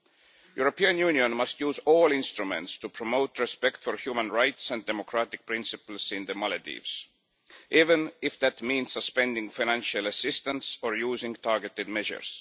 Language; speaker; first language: English; non-native, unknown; Estonian